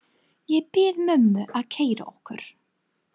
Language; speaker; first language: Icelandic; non-native, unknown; English